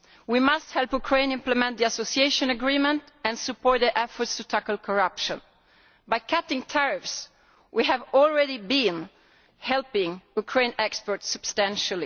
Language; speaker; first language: English; non-native, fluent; Italian